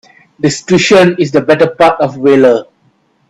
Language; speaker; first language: English; non-native, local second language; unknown